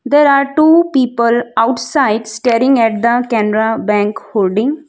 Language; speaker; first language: English; non-native, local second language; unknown